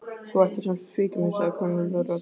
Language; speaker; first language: Icelandic; native; Icelandic